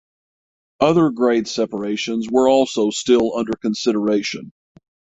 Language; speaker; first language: English; native; English